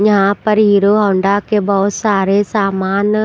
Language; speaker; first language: Hindi; non-native, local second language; Punjabi